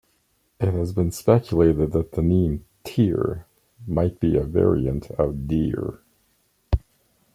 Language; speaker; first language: English; native; English